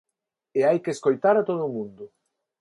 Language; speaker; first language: Galician; non-native, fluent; Spanish